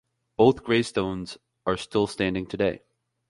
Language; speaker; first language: English; native; English